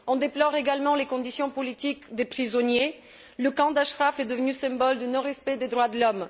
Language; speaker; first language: French; non-native, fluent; Bulgarian